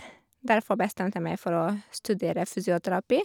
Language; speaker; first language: Norwegian; non-native, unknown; Hungarian